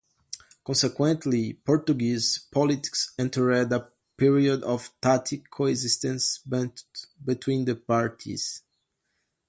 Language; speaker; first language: English; non-native, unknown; Portuguese